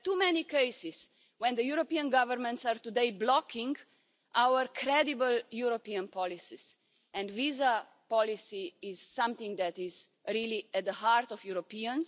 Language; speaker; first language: English; non-native, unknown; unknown